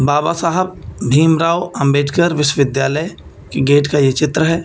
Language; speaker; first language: Hindi; native; Hindi